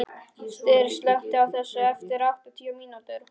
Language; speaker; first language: Icelandic; non-native, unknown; Polish